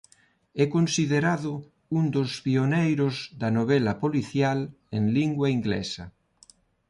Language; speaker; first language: Galician; non-native, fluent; Spanish